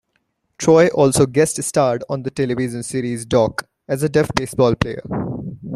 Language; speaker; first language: English; non-native, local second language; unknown